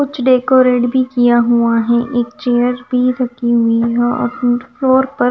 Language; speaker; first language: Hindi; non-native, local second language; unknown